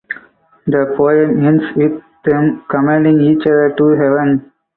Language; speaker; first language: English; non-native, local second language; Tamil